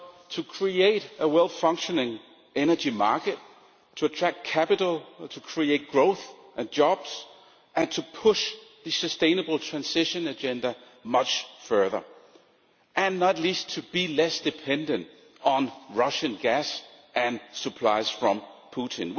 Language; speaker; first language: English; non-native, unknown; Danish